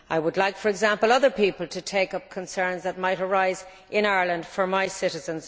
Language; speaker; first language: English; native; English